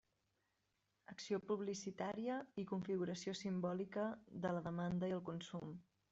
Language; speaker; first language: Catalan; native; Catalan